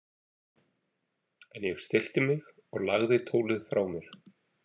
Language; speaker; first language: Icelandic; native; Icelandic